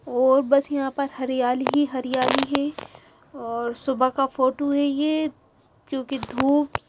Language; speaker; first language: Hindi; native; Hindi